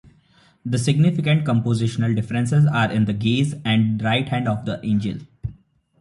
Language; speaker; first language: English; non-native, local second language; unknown